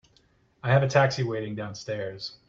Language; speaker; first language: English; native; English